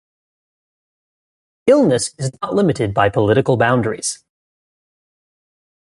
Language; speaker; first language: English; native; English